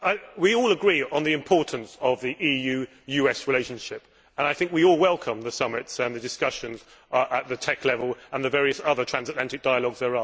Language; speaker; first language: English; native; English